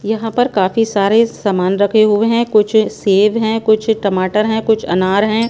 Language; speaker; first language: Hindi; non-native, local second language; Punjabi